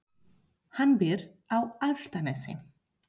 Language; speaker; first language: Icelandic; non-native, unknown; Spanish